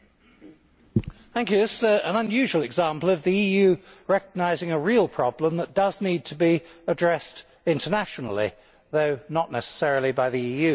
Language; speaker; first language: English; native; English